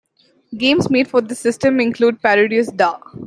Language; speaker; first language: English; non-native, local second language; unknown